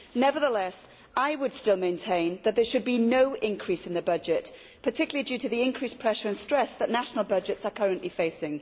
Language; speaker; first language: English; native; English